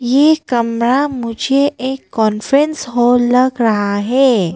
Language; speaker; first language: Hindi; non-native, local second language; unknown